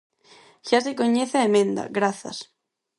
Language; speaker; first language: Galician; non-native, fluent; Spanish